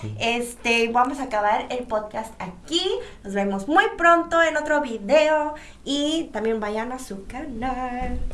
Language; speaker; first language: Spanish; early bilingual, other home language; Korean